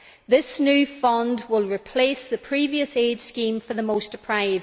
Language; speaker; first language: English; native; English